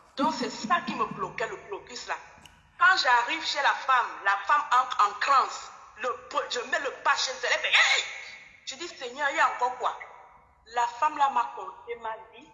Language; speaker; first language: French; non-native, local second language; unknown